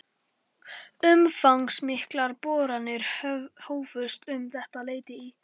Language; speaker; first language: Icelandic; non-native, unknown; Polish